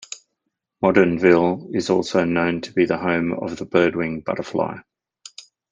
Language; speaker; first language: English; native; English